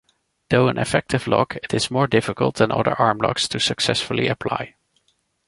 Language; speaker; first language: English; non-native, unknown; Dutch